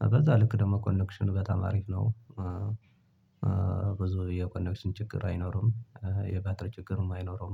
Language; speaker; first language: Amharic; non-native, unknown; Tigrinya